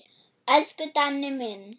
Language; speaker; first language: Icelandic; non-native, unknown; German